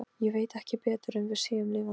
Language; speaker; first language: Icelandic; non-native, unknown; Polish